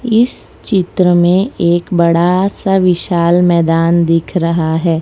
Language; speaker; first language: Hindi; non-native, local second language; Gujarati